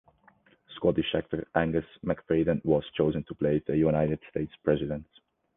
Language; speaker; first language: English; non-native, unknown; Estonian